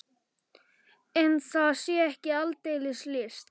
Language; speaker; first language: Icelandic; non-native, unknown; Polish